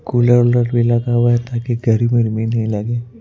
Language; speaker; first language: Hindi; native; Hindi